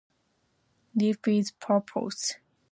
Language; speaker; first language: English; non-native, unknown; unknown